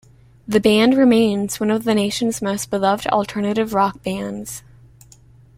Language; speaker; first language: English; native; English